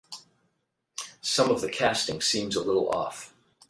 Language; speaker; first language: English; native; English